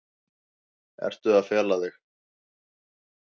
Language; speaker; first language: Icelandic; native; Icelandic